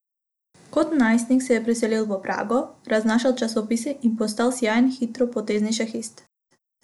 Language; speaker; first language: Slovenian; non-native, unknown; Macedonian